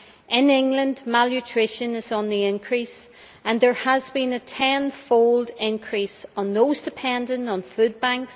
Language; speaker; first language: English; native; English